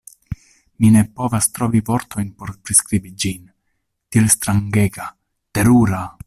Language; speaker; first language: Esperanto; non-native, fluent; Italian